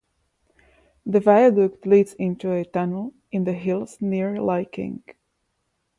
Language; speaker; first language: English; non-native, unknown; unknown